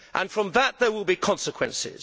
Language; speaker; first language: English; native; English